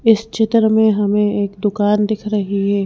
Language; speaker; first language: Hindi; native; Hindi